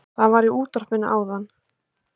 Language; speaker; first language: Icelandic; native; Icelandic